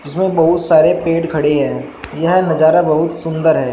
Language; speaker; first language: Hindi; native; Hindi